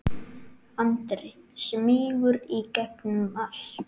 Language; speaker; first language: Icelandic; native; Icelandic